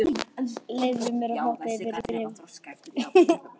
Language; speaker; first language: Icelandic; non-native, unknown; Chinese